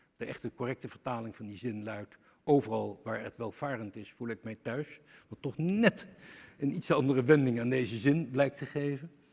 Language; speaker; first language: Dutch; native; Dutch